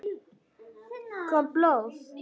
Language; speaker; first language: Icelandic; native; Icelandic